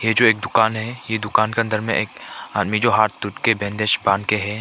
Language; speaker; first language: Hindi; non-native, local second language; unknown